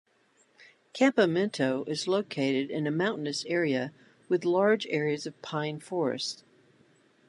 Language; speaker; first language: English; native; English